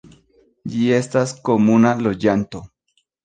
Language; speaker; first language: Esperanto; non-native, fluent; Spanish